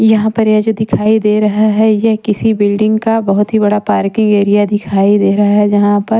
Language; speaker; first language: Hindi; non-native, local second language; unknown